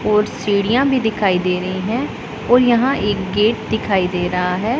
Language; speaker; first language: Hindi; non-native, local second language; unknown